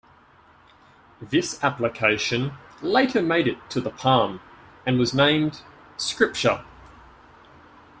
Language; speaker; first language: English; native; English